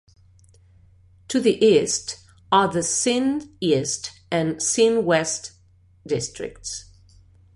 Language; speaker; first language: English; non-native, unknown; Catalan